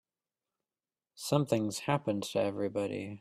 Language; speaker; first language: English; native; English